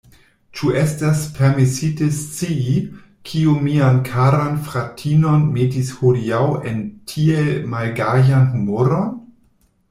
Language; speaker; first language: Esperanto; non-native, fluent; German